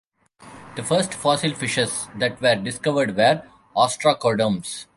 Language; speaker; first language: English; non-native, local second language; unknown